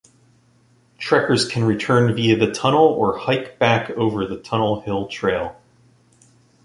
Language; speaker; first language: English; native; English